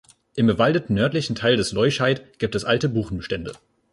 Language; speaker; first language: German; native; German